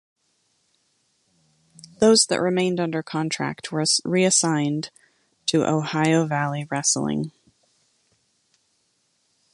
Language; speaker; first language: English; native; English